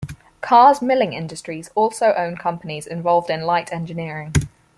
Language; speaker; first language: English; native; English